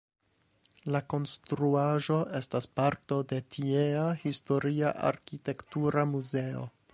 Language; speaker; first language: Esperanto; non-native, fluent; English